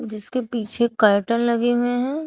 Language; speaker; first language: Hindi; native; Hindi